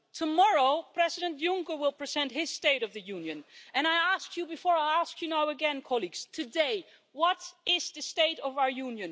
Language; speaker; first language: English; non-native, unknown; Dutch